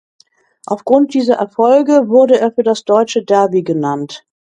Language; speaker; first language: German; native; German